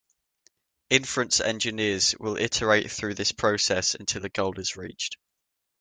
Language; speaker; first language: English; native; English